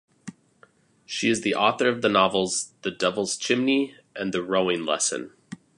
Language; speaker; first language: English; native; English